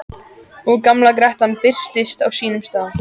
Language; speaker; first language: Icelandic; native; Icelandic